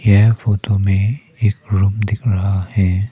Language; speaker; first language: Hindi; non-native, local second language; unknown